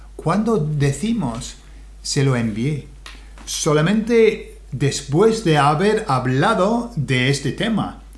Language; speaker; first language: Spanish; non-native, fluent; English